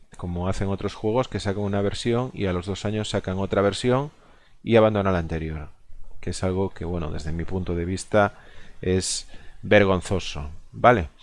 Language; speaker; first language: Spanish; non-native, local second language; Galician